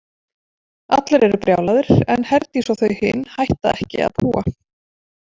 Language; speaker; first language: Icelandic; native; Icelandic